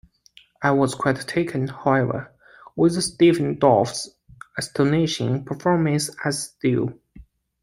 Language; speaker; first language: English; non-native, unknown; Chinese